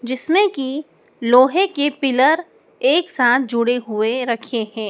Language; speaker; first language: Hindi; native; Hindi